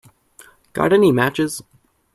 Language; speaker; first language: English; native; English